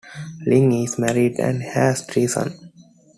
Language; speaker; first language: English; non-native, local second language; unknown